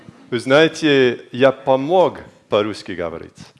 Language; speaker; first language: Russian; non-native, learner; English